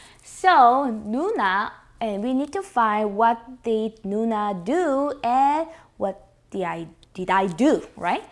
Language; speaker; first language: English; non-native, fluent; Korean